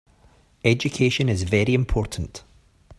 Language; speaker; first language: English; native; English